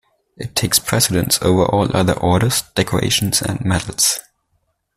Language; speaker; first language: English; non-native, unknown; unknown